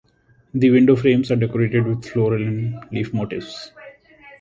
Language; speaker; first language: English; non-native, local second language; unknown